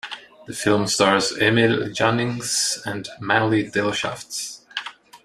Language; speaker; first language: English; non-native, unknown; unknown